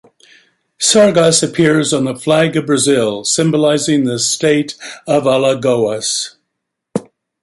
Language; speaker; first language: English; native; English